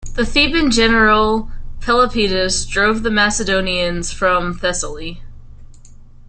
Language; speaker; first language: English; native; English